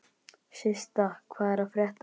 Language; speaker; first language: Icelandic; native; Icelandic